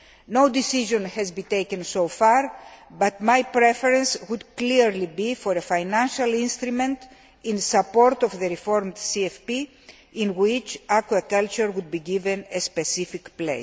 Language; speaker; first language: English; non-native, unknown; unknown